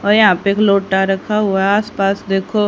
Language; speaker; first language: Hindi; native; Hindi